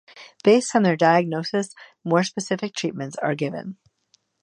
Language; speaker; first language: English; native; English